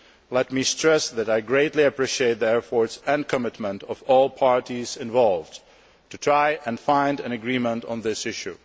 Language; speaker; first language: English; non-native, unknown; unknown